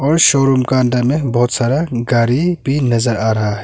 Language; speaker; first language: Hindi; non-native, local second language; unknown